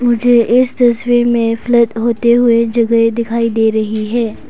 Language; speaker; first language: Hindi; non-native, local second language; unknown